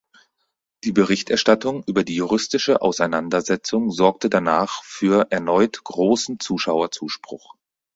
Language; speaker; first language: German; native; German